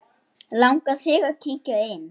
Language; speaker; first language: Icelandic; native; Icelandic